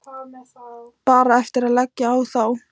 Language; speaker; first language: Icelandic; non-native, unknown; Thai